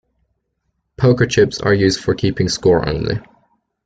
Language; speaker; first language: English; native; English